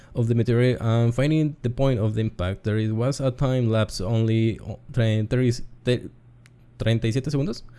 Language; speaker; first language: English; non-native, learner; Spanish